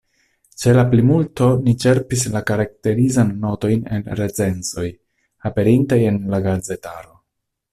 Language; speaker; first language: Esperanto; non-native, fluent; Italian